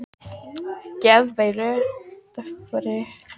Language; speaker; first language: Icelandic; native; Icelandic